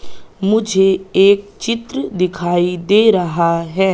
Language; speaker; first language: Hindi; native; Hindi